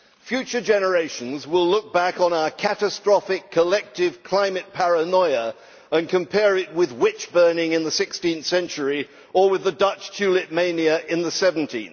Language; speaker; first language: English; native; English